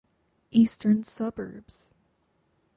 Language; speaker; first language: English; native; English